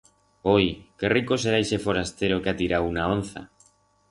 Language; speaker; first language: Aragonese; non-native, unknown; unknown